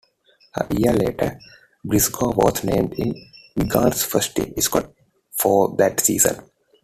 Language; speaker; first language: English; non-native, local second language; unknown